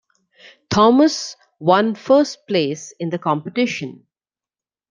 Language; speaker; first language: English; non-native, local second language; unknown